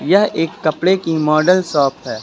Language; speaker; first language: Hindi; native; Hindi